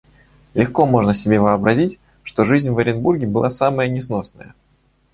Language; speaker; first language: Russian; native; Russian